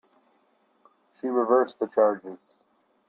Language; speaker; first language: English; native; English